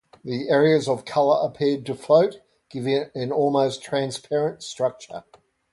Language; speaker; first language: English; native; English